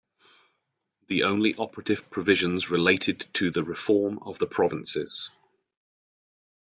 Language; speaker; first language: English; native; English